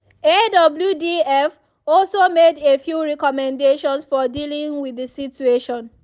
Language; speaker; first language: English; non-native, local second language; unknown